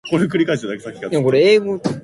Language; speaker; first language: English; native; English